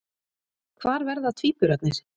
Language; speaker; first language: Icelandic; native; Icelandic